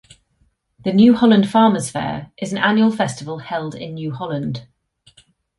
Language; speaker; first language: English; native; English